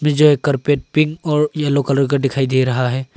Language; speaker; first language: Hindi; early bilingual, other home language; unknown